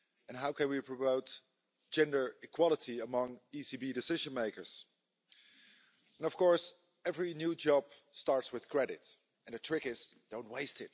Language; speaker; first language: English; non-native, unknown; Dutch